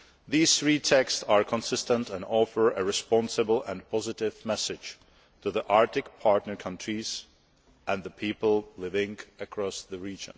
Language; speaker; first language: English; non-native, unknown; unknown